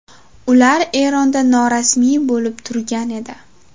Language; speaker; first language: Uzbek; native; Uzbek